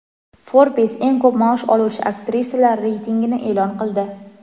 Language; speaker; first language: Uzbek; native; Uzbek